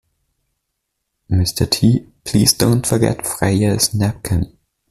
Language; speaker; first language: English; non-native, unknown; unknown